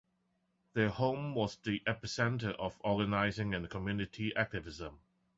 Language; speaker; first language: English; non-native, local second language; Cantonese